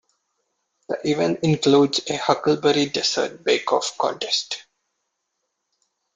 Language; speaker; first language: English; non-native, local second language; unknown